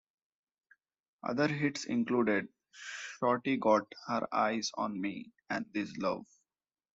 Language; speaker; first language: English; non-native, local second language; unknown